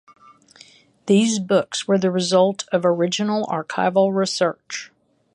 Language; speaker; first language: English; native; English